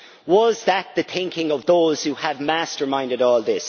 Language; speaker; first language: English; native; English